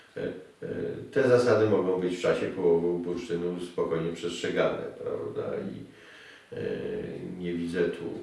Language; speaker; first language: Polish; native; Polish